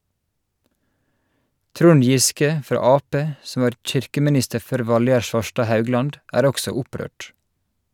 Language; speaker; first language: Norwegian; native; Norwegian